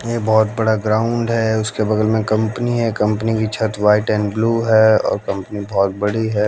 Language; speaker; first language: Hindi; native; Hindi